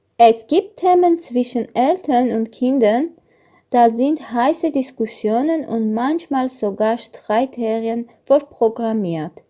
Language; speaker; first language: German; non-native, learner; Armenian